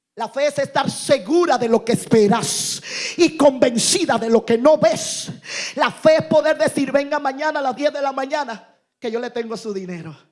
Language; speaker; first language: Spanish; native; Spanish